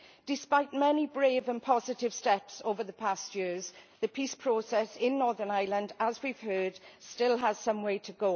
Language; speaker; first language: English; native; English